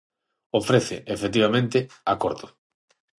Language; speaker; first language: Galician; non-native, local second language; Spanish